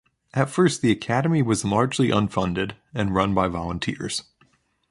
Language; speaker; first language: English; native; English